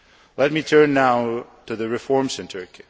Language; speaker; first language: English; non-native, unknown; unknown